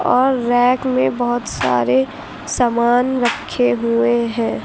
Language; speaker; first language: Hindi; native; Hindi